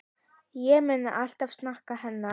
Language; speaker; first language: Icelandic; native; Icelandic